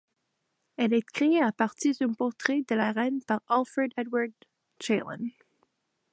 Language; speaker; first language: French; native; French